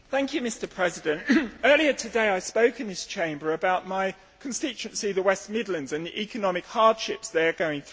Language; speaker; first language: English; native; English